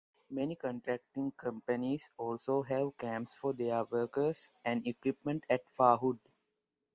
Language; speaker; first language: English; non-native, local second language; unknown